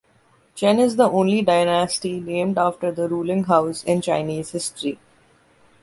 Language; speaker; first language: English; non-native, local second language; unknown